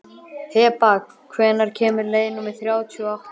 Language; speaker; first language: Icelandic; native; Icelandic